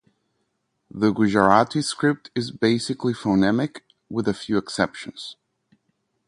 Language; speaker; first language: English; non-native, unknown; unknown